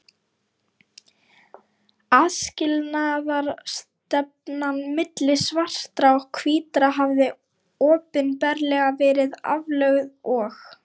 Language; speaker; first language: Icelandic; non-native, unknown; Lithuanian